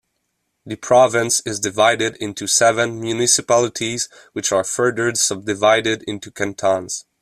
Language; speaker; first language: English; non-native, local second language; French